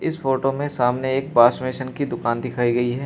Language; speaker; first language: Hindi; native; Hindi